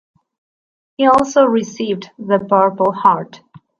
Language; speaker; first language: English; non-native, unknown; Spanish